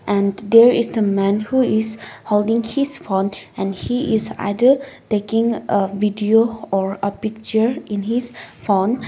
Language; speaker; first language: English; non-native, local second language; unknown